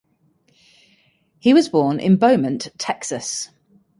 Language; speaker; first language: English; native; English